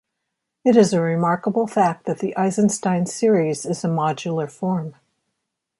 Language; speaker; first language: English; native; English